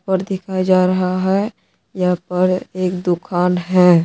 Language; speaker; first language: Hindi; non-native, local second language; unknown